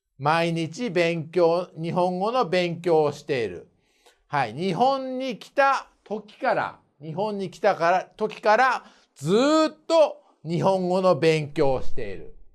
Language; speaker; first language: Japanese; native; Japanese